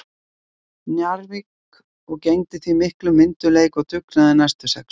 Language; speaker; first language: Icelandic; native; Icelandic